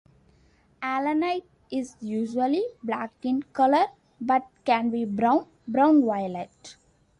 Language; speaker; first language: English; non-native, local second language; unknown